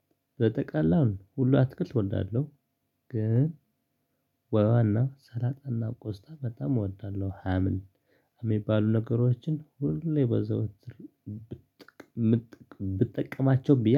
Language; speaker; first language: Amharic; non-native, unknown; Tigrinya